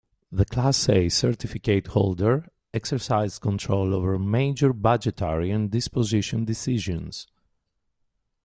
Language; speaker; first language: English; native; English